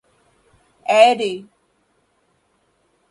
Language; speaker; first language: English; non-native, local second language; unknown